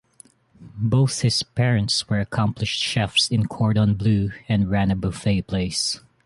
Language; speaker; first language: English; non-native, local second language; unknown